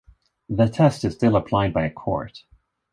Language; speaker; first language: English; non-native, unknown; Swedish